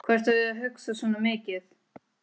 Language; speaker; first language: Icelandic; non-native, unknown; Spanish